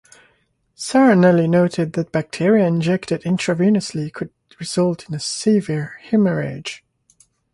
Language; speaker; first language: English; non-native, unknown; French